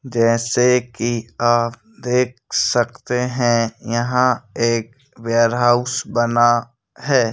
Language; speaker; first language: Hindi; native; Hindi